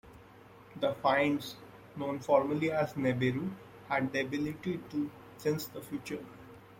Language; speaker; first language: English; non-native, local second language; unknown